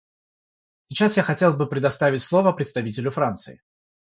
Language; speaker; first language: Russian; non-native, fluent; Georgian